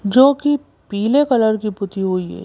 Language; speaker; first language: Hindi; native; Hindi